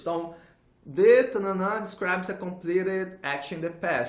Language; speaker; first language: English; non-native, fluent; Portuguese